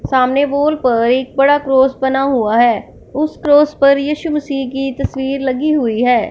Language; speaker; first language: Hindi; non-native, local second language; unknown